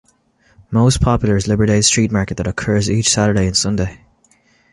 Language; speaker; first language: English; native; English